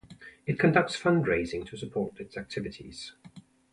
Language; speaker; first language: English; non-native, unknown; Danish